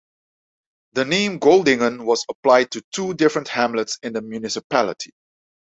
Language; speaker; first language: English; non-native, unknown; Dutch